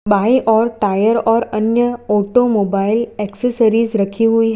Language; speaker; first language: Hindi; non-native, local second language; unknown